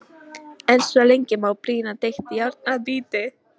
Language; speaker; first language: Icelandic; non-native, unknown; Polish